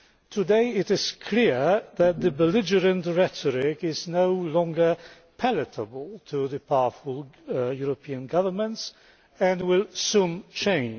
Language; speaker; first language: English; non-native, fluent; Polish